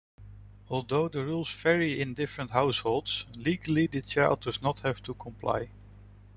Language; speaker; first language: English; non-native, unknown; Dutch